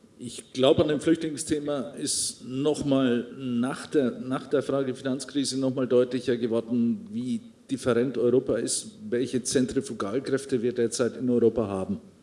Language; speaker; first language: German; native; German